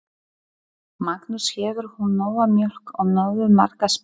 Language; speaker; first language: Icelandic; non-native, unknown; Polish